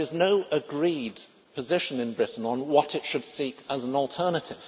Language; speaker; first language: English; native; English